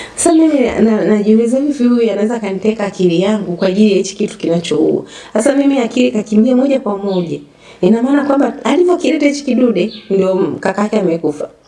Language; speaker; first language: Swahili; native; Swahili